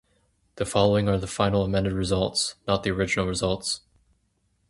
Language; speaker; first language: English; native; English